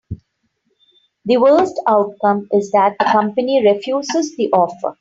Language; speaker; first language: English; non-native, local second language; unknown